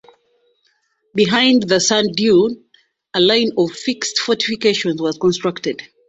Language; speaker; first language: English; non-native, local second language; Ganda